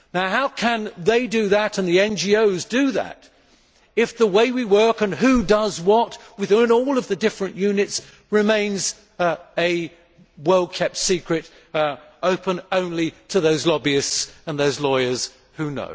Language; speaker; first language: English; native; English